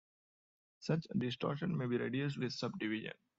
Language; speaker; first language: English; non-native, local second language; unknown